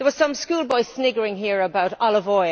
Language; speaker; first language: English; native; English